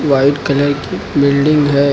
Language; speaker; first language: Hindi; native; Hindi